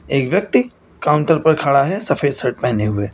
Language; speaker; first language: Hindi; native; Hindi